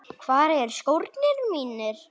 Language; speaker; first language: Icelandic; native; Icelandic